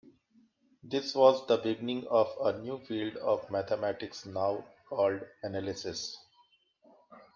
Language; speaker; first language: English; non-native, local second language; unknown